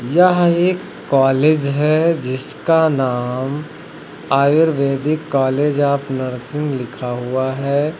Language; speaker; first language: Hindi; native; Hindi